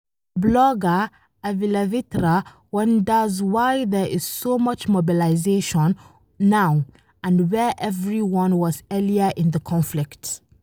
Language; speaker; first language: English; non-native, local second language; Hausa